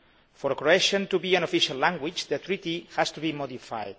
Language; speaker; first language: English; non-native, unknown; Catalan